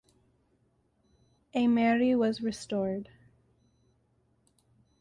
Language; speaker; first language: English; native; English